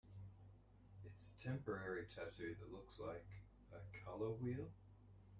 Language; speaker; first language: English; native; English